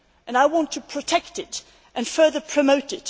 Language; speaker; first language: English; non-native, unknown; Swedish